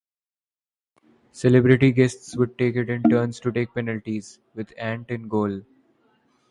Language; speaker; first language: English; non-native, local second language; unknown